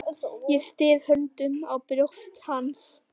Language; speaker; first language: Icelandic; native; Icelandic